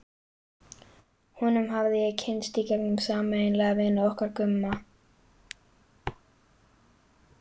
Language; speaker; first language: Icelandic; native; Icelandic